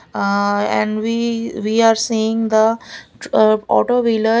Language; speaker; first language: English; non-native, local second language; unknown